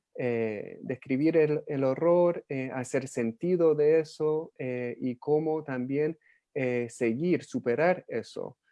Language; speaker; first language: Spanish; non-native, fluent; English